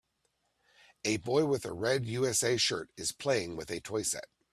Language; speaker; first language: English; native; English